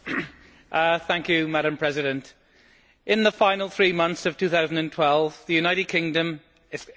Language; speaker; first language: English; native; English